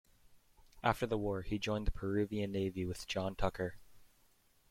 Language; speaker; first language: English; native; English